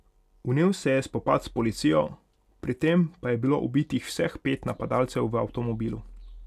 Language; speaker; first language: Slovenian; non-native, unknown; Hungarian